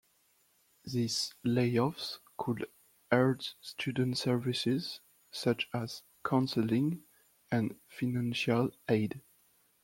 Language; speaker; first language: English; non-native, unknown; French